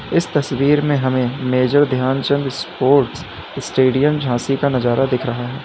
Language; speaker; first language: Hindi; native; Hindi